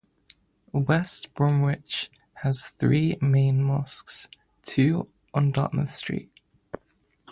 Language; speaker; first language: English; native; English